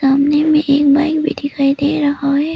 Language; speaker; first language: Hindi; early bilingual, other home language; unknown